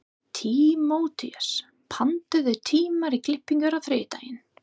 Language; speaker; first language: Icelandic; non-native, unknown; English